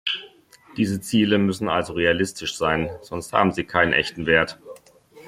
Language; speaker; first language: German; native; German